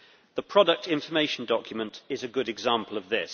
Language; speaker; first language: English; native; English